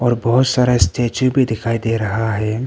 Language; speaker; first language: Hindi; non-native, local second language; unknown